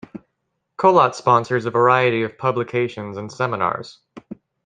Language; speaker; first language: English; native; English